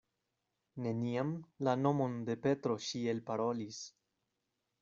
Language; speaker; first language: Esperanto; non-native, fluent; Spanish